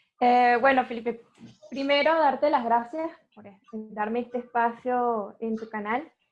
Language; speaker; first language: Spanish; native; Spanish